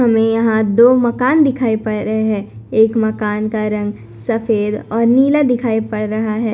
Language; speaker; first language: Hindi; non-native, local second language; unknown